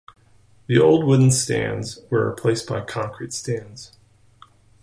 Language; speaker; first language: English; native; English